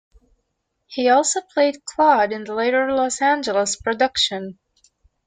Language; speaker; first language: English; native; English